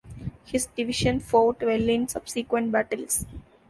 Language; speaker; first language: English; non-native, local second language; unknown